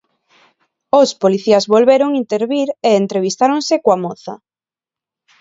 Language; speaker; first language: Galician; non-native, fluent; Spanish